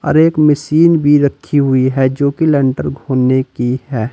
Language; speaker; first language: Hindi; native; Hindi